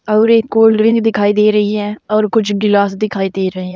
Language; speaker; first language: Hindi; native; Hindi